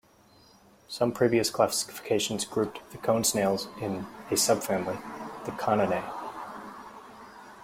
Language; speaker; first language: English; native; English